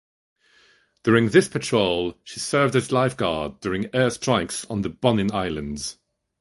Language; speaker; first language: English; non-native, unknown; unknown